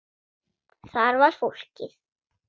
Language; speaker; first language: Icelandic; non-native, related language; Swedish